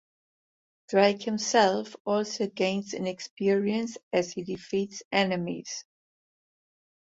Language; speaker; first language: English; non-native, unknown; German